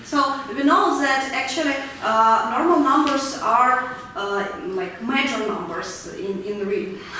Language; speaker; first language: English; non-native, learner; Ukrainian